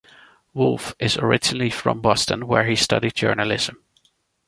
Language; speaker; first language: English; non-native, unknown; Dutch